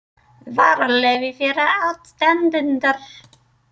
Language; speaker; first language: Icelandic; non-native, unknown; English